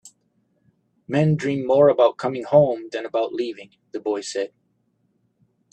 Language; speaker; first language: English; native; English